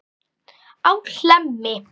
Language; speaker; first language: Icelandic; native; Icelandic